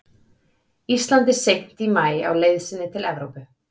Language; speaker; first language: Icelandic; native; Icelandic